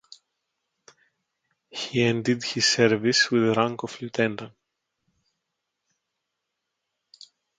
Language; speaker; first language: English; non-native, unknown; Greek